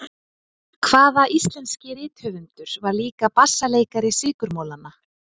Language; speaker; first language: Icelandic; native; Icelandic